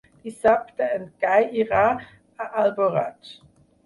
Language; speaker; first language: Catalan; non-native, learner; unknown